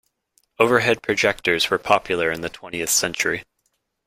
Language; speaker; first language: English; native; English